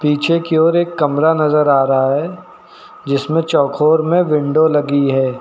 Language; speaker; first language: Hindi; native; Hindi